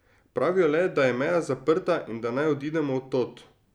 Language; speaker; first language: Slovenian; native; Slovenian